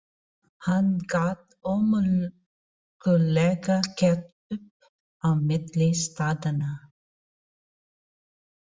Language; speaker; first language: Icelandic; non-native, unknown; Filipino